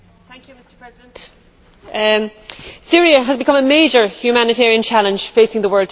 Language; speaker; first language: English; native; English